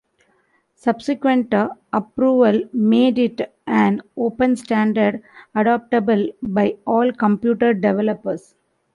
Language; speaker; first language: English; non-native, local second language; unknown